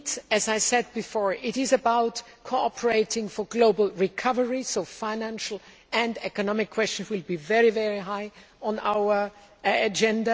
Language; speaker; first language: English; non-native, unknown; German